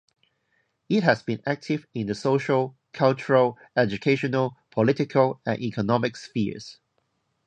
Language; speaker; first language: English; non-native, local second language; Cantonese